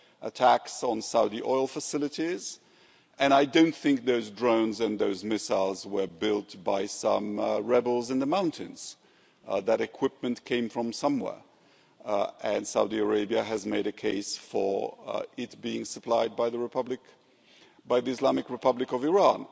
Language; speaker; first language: English; native; English